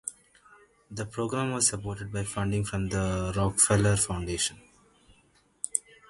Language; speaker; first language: English; non-native, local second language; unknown